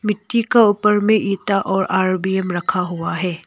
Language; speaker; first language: Hindi; non-native, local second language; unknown